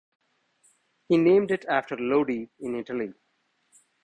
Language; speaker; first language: English; non-native, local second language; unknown